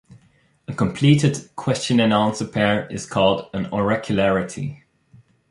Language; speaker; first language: English; non-native, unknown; Dutch